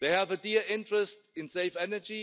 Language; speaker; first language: English; non-native, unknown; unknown